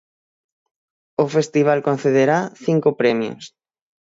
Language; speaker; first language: Galician; native; Galician